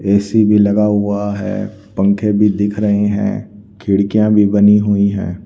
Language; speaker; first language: Hindi; native; Hindi